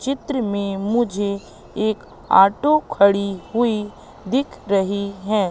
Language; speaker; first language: Hindi; native; Hindi